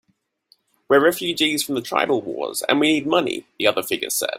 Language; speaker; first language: English; native; English